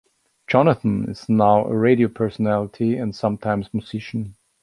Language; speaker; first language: English; non-native, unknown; German